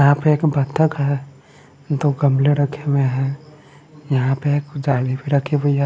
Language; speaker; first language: Hindi; non-native, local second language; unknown